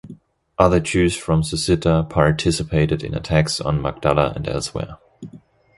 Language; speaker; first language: English; non-native, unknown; German